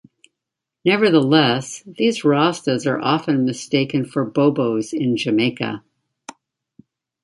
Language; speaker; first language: English; native; English